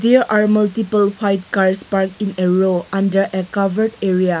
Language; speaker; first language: English; non-native, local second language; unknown